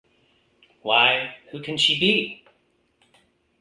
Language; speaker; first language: English; native; English